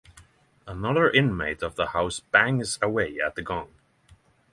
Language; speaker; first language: English; non-native, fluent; Norwegian